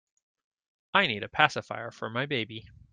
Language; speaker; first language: English; native; English